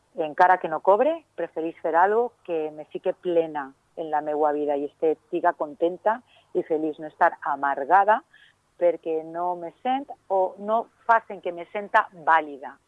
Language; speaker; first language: Catalan; non-native, local second language; Spanish